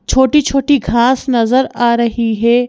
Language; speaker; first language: Hindi; native; Hindi